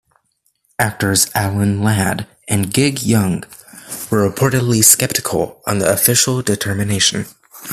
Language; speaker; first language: English; native; English